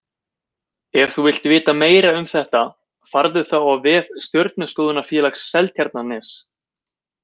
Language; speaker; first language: Icelandic; native; Icelandic